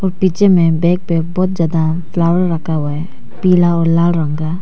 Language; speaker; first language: Hindi; non-native, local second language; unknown